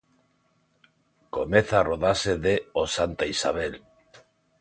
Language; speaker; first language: Galician; non-native, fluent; Spanish